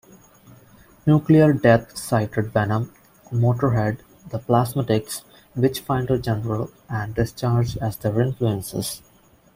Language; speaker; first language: English; non-native, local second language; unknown